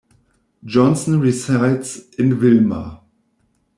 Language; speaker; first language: English; non-native, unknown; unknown